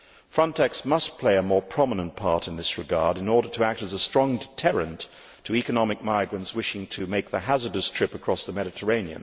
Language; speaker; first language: English; native; English